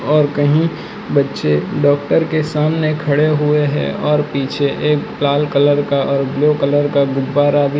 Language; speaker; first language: Hindi; non-native, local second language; Gujarati